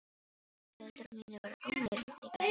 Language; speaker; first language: Icelandic; non-native, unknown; Filipino